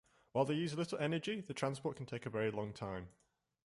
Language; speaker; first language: English; native; English